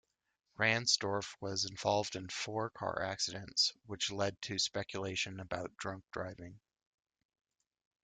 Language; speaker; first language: English; native; English